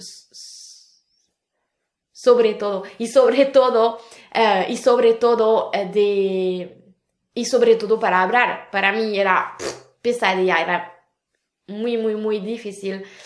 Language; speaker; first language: Spanish; non-native, fluent; French